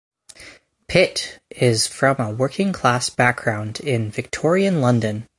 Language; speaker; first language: English; native; English